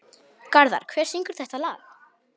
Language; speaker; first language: Icelandic; non-native, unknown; Polish